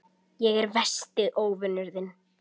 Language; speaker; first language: Icelandic; native; Icelandic